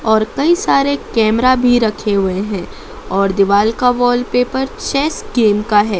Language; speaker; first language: Hindi; native; Hindi